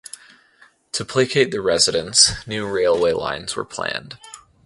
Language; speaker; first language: English; native; English